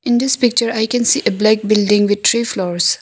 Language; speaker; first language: English; non-native, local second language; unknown